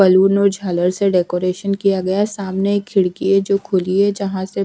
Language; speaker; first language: Hindi; native; Hindi